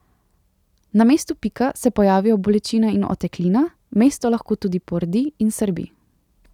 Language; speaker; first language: Slovenian; native; Slovenian